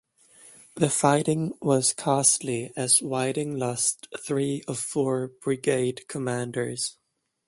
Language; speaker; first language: English; non-native, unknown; German